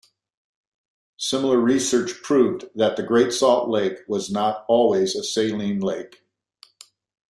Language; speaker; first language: English; native; English